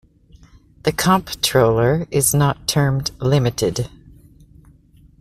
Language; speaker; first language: English; native; English